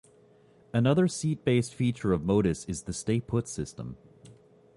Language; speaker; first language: English; native; English